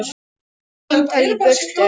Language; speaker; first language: Icelandic; non-native, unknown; Polish